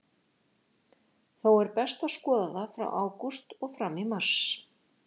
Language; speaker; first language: Icelandic; native; Icelandic